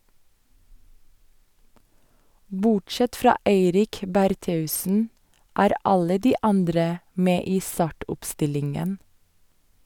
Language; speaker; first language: Norwegian; non-native, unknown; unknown